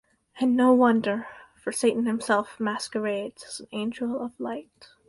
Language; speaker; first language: English; native; English